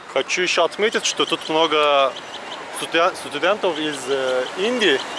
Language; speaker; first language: Russian; non-native, fluent; Turkish